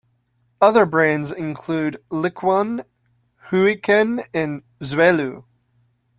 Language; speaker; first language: English; native; English